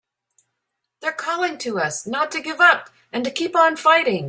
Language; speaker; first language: English; native; English